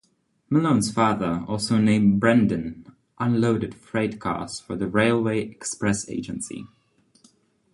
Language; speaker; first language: English; non-native, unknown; Czech